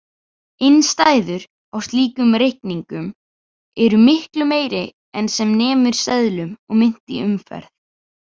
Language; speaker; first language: Icelandic; native; Icelandic